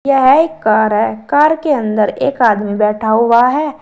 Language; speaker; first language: Hindi; native; Hindi